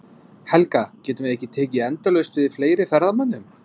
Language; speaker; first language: Icelandic; non-native, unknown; English